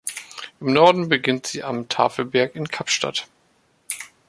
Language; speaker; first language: German; native; German